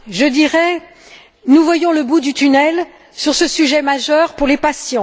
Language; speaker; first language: French; native; French